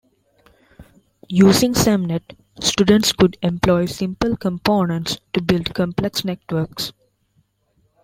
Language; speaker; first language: English; non-native, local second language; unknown